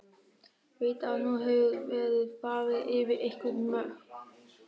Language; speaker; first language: Icelandic; non-native, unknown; German